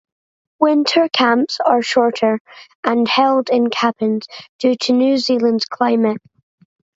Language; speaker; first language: English; native; English